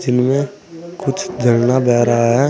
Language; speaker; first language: Hindi; native; Hindi